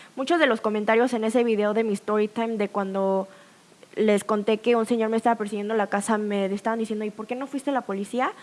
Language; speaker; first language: Spanish; early bilingual, other home language; Korean